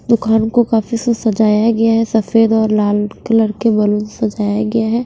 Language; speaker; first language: Hindi; non-native, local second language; Punjabi